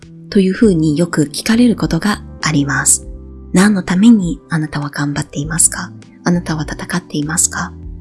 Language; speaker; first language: Japanese; native; Japanese